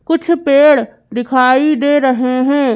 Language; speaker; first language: Hindi; native; Hindi